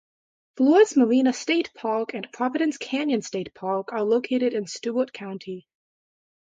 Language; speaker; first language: English; native; English